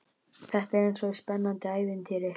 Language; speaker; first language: Icelandic; native; Icelandic